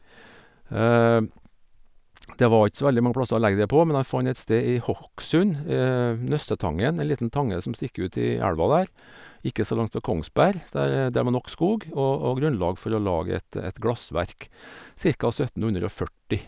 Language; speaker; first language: Norwegian; native; Norwegian